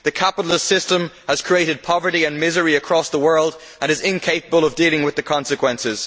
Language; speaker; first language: English; native; English